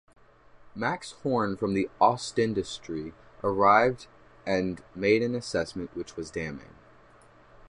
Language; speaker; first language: English; native; English